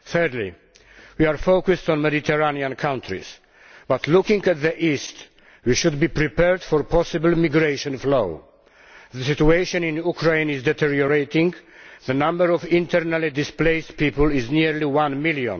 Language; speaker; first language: English; non-native, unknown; Polish